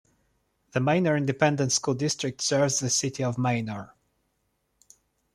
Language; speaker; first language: English; non-native, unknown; Russian